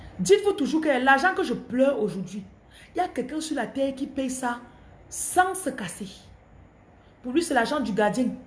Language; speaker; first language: French; non-native, local second language; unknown